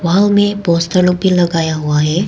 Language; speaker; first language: Hindi; non-native, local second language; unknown